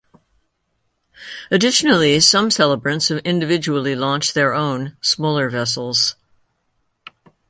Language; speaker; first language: English; native; English